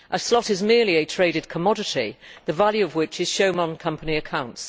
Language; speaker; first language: English; native; English